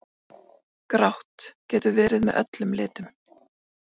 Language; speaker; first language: Icelandic; native; Icelandic